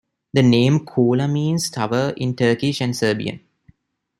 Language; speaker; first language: English; non-native, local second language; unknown